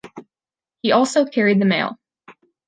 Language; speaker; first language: English; native; English